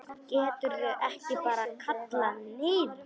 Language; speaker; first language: Icelandic; non-native, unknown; Polish